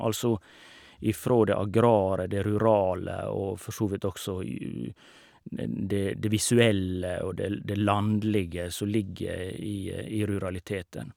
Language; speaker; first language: Norwegian; native; Norwegian